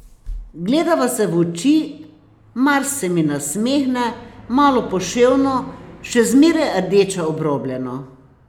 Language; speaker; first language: Slovenian; native; Slovenian